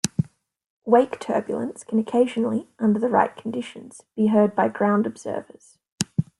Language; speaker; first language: English; native; English